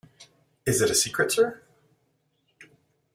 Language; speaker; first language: English; native; English